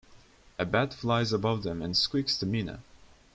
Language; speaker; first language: English; non-native, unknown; Turkish